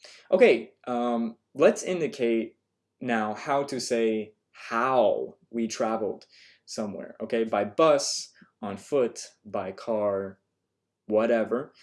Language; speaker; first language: English; native; English